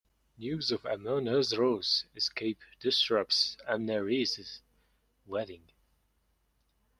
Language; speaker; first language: English; non-native, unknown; Mongolian